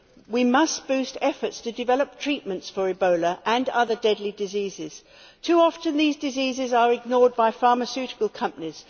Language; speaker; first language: English; native; English